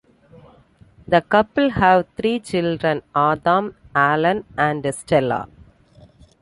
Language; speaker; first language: English; non-native, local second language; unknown